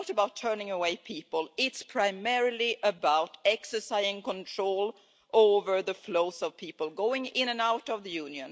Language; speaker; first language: English; non-native, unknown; Swedish